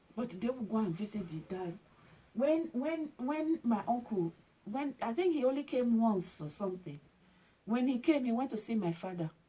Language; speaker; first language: English; non-native, local second language; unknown